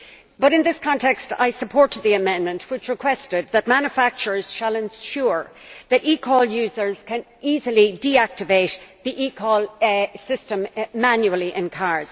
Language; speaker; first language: English; native; English